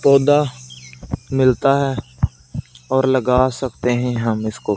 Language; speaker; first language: Hindi; non-native, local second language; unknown